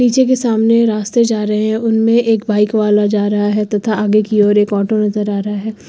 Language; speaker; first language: Hindi; native; Hindi